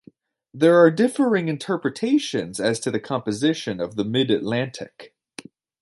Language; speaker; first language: English; native; English